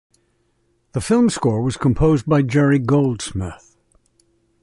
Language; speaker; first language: English; native; English